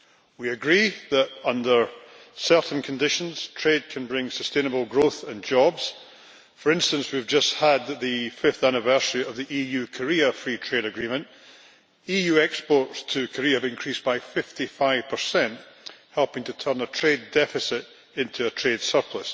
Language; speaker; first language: English; native; English